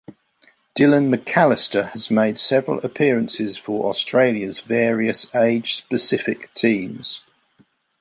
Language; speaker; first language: English; native; English